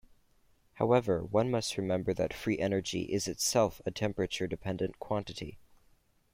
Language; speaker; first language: English; native; English